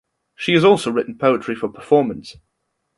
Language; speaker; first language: English; non-native, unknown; German